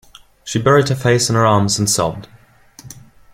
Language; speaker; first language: English; non-native, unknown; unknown